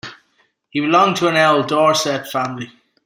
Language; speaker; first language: English; native; English